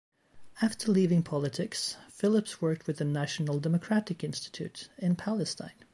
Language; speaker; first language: English; native; English